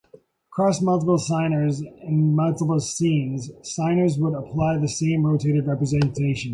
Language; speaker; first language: English; native; English